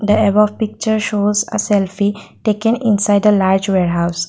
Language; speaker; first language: English; non-native, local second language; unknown